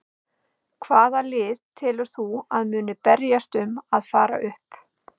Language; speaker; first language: Icelandic; native; Icelandic